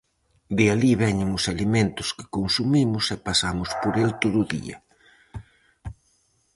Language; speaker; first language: Galician; native; Galician